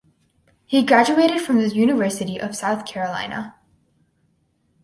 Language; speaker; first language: English; native; English